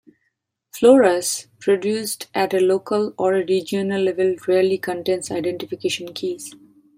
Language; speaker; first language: English; non-native, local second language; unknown